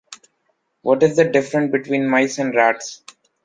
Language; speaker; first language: English; non-native, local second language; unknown